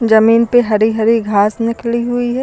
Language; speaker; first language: Hindi; native; Hindi